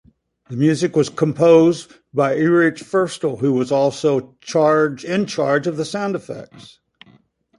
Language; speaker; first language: English; native; English